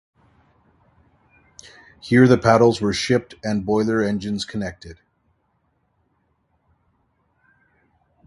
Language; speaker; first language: English; native; English